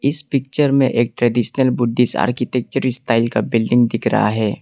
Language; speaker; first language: Hindi; non-native, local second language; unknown